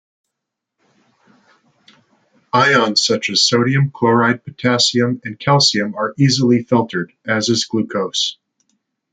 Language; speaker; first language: English; native; English